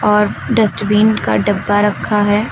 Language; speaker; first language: Hindi; native; Hindi